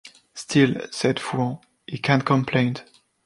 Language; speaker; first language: English; non-native, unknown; French